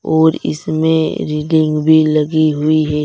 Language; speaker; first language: Hindi; native; Hindi